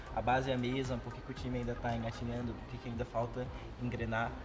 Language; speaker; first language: Portuguese; native; Portuguese